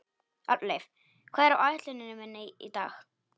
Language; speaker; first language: Icelandic; non-native, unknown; Polish